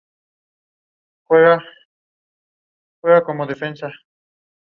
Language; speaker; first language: English; non-native, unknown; Spanish